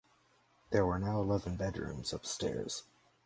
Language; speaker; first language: English; native; English